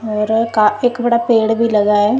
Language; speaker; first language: Hindi; non-native, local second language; Punjabi